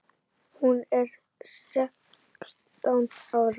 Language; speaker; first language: Icelandic; native; Icelandic